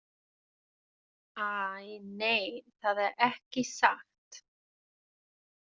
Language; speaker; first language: Icelandic; non-native, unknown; German